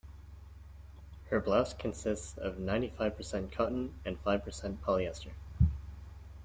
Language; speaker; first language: English; native; English